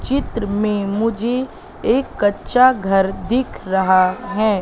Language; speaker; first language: Hindi; native; Hindi